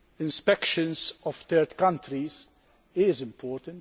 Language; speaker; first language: English; non-native, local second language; Maltese